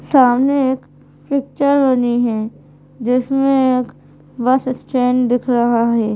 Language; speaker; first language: Hindi; native; Hindi